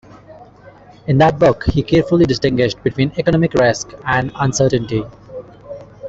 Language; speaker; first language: English; non-native, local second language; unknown